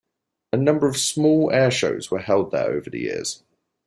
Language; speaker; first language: English; native; English